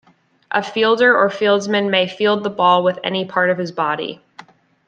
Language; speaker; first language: English; native; English